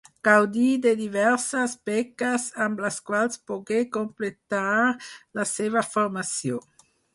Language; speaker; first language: Catalan; non-native, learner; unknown